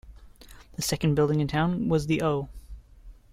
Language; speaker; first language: English; native; English